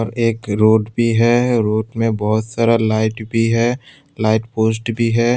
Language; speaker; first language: Hindi; non-native, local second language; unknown